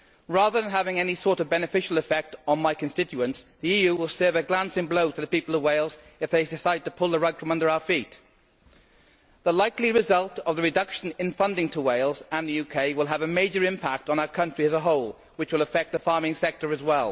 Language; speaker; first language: English; native; English